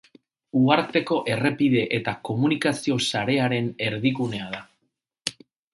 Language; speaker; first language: Basque; non-native, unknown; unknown